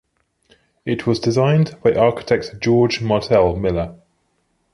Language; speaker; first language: English; native; English